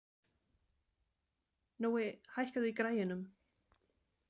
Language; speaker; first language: Icelandic; non-native, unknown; German